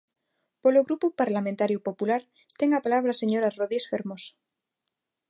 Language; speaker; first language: Galician; non-native, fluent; Spanish